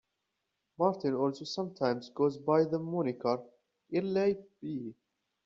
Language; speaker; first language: English; native; English